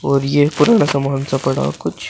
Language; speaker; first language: Hindi; native; Hindi